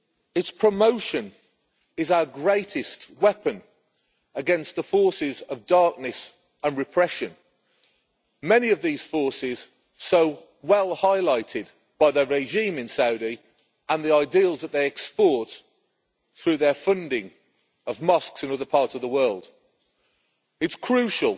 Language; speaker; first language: English; native; English